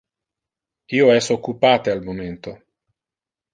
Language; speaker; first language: Interlingua; non-native, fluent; Italian